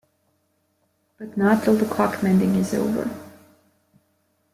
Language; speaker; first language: English; native; English